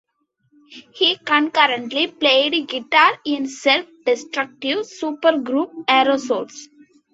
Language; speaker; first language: English; non-native, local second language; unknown